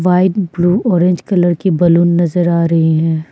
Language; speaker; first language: Hindi; non-native, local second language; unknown